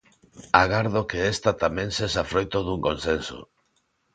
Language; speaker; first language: Galician; non-native, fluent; Spanish